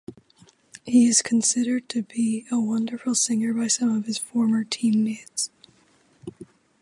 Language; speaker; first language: English; native; English